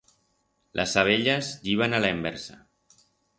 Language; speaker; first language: Aragonese; non-native, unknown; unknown